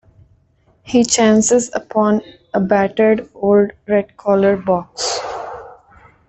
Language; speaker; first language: English; non-native, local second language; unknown